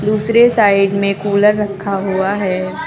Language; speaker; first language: Hindi; native; Hindi